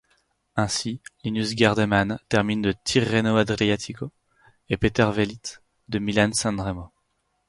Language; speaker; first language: French; native; French